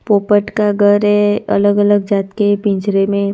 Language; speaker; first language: Hindi; non-native, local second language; Gujarati